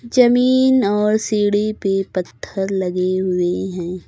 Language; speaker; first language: Hindi; native; Hindi